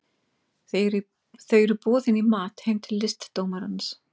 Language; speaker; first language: Icelandic; non-native, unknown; English